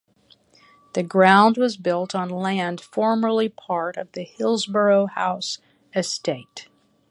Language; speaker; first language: English; native; English